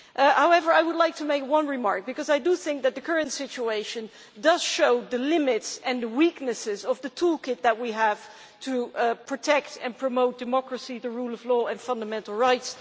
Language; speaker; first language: English; non-native, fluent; Dutch